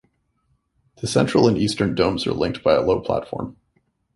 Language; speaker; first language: English; native; English